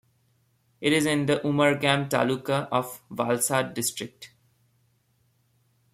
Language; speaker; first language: English; non-native, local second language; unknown